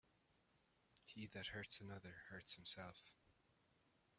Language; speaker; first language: English; native; English